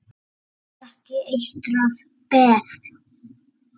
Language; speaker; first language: Icelandic; native; Icelandic